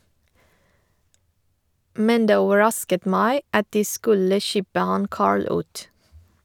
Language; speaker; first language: Norwegian; non-native, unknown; Persian